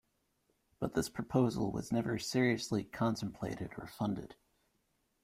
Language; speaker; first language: English; native; English